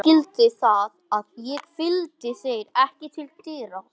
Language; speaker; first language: Icelandic; non-native, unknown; English